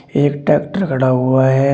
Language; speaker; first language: Hindi; native; Hindi